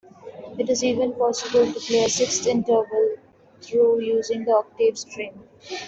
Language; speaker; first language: English; non-native, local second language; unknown